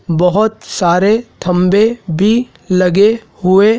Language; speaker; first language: Hindi; native; Hindi